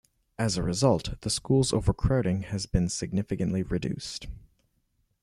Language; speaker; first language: English; native; English